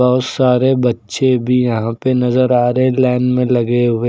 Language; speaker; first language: Hindi; native; Hindi